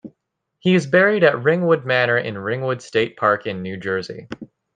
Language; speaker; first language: English; native; English